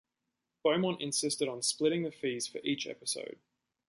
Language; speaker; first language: English; native; English